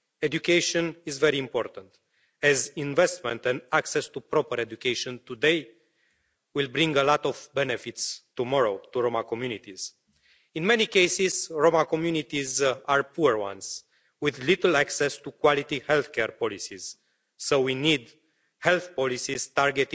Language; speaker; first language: English; non-native, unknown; Romanian